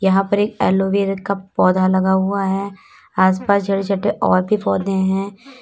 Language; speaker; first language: Hindi; native; Hindi